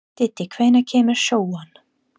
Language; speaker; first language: Icelandic; non-native, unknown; English